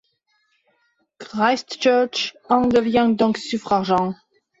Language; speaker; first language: French; non-native, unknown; Belarusian